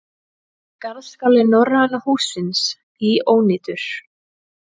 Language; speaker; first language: Icelandic; native; Icelandic